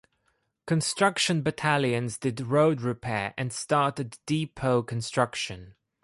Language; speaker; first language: English; non-native, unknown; Greek